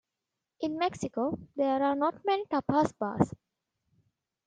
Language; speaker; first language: English; non-native, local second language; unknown